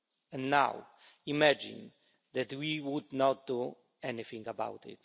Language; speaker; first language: English; non-native, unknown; Polish